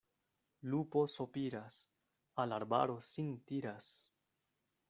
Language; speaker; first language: Esperanto; non-native, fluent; Spanish